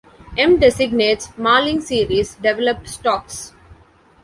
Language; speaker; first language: English; non-native, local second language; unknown